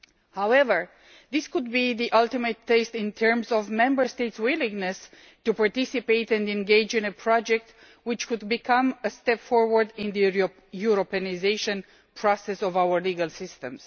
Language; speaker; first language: English; non-native, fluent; Romanian